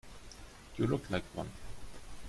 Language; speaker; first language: English; non-native, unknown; German